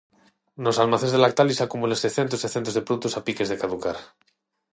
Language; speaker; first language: Galician; non-native, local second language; Spanish